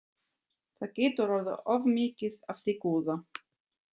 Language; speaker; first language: Icelandic; non-native, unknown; German